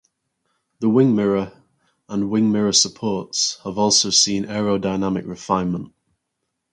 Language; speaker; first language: English; native; English